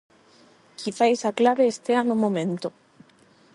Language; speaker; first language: Galician; non-native, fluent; Spanish